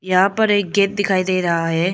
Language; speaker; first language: Hindi; non-native, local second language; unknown